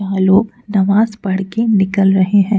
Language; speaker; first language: Hindi; native; Hindi